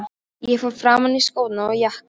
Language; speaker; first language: Icelandic; non-native, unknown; Polish